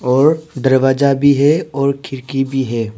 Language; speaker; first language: Hindi; early bilingual, other home language; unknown